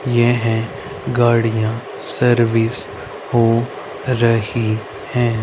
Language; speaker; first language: Hindi; native; Hindi